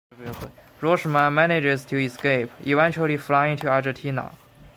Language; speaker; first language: English; non-native, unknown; Chinese